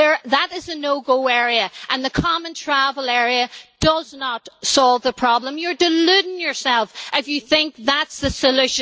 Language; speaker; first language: English; native; English